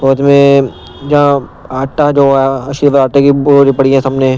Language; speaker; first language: Hindi; non-native, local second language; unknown